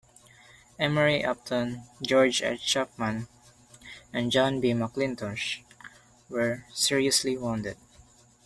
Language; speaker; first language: English; non-native, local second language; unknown